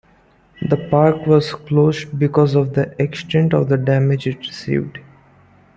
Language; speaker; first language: English; non-native, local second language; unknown